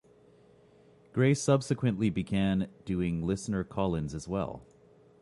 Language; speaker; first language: English; native; English